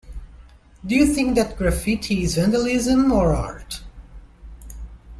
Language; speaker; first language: English; native; English